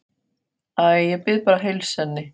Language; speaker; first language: Icelandic; non-native, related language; Faroese